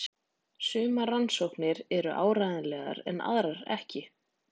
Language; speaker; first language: Icelandic; native; Icelandic